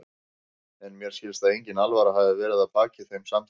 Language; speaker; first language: Icelandic; native; Icelandic